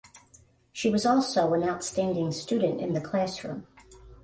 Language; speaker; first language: English; native; English